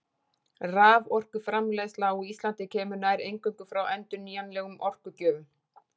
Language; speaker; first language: Icelandic; native; Icelandic